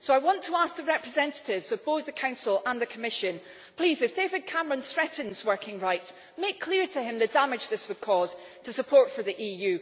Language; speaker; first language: English; native; English